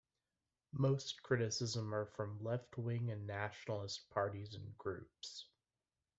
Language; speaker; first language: English; native; English